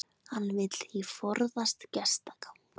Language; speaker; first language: Icelandic; native; Icelandic